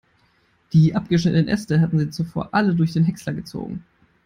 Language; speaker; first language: English; non-native, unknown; German